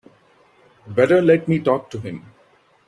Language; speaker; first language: English; non-native, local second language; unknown